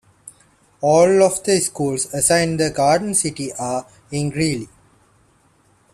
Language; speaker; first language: English; non-native, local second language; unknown